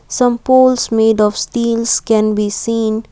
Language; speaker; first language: English; non-native, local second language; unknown